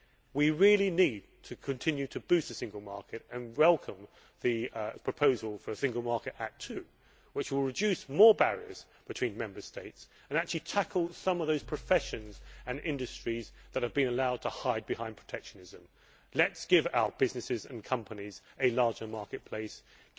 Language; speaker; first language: English; native; English